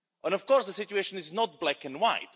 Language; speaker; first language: English; non-native, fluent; Slovak